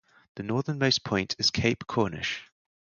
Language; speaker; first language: English; native; English